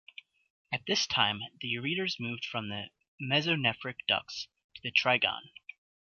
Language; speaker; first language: English; native; English